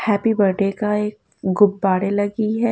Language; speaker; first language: Hindi; native; Hindi